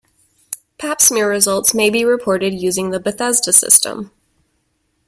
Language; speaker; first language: English; native; English